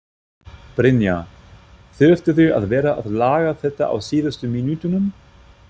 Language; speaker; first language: Icelandic; non-native, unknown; German